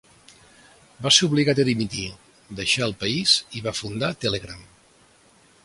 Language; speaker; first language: Catalan; native; Catalan